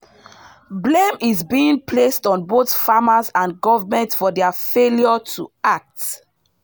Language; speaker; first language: English; non-native, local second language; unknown